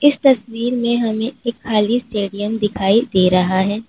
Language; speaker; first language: Hindi; native; Hindi